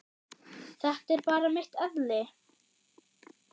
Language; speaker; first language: Icelandic; non-native, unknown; German